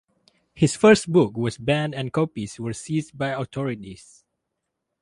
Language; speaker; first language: English; non-native, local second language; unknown